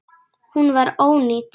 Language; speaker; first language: Icelandic; native; Icelandic